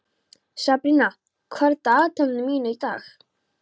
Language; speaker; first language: Icelandic; non-native, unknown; Polish